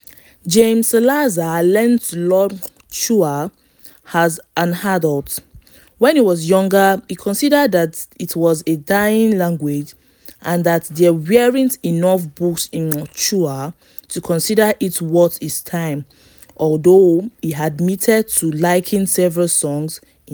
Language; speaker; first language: English; non-native, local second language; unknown